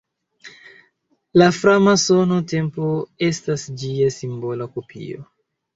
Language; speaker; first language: Esperanto; non-native, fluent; Chinese